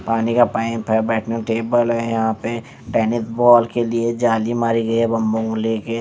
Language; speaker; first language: Hindi; non-native, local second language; Punjabi